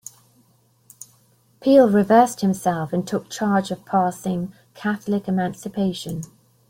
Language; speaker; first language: English; native; English